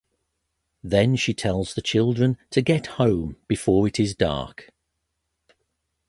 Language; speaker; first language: English; native; English